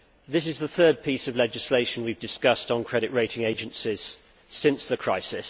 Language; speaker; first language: English; native; English